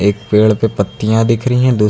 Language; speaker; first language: Hindi; native; Hindi